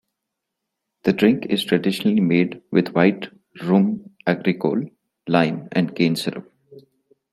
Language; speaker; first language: English; non-native, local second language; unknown